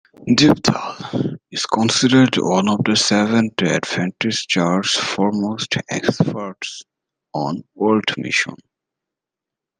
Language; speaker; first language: English; native; English